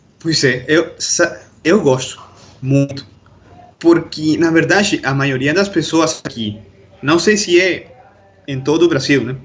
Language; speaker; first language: Portuguese; non-native, fluent; Spanish